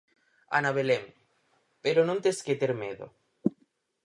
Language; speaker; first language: Galician; native; Galician